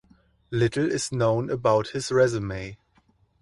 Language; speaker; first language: English; non-native, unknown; German